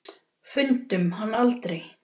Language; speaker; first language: Icelandic; native; Icelandic